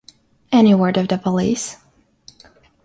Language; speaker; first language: English; non-native, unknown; Russian